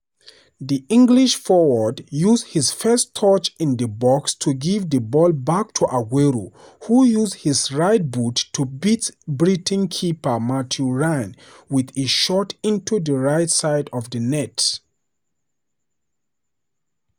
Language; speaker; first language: English; non-native, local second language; Hausa